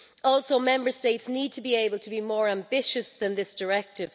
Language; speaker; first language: English; native; English